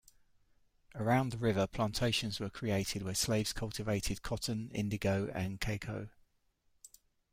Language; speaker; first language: English; native; English